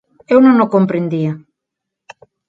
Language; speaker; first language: Galician; non-native, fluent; Spanish